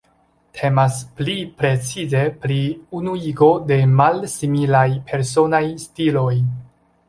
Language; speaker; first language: Esperanto; non-native, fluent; Chinese